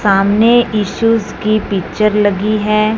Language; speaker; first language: Hindi; non-native, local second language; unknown